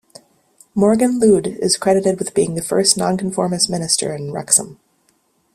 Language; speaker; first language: English; native; English